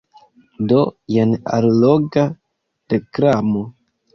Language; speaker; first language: Esperanto; non-native, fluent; Kinyarwanda